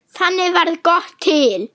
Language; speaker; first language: Icelandic; non-native, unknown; German